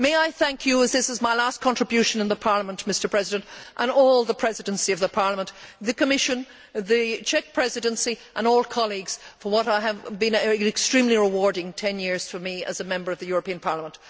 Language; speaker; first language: English; native; English